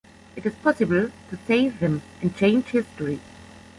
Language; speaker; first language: English; non-native, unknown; German